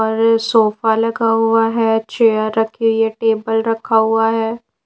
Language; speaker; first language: Hindi; non-native, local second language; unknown